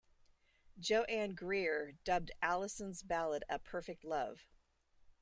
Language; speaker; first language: English; native; English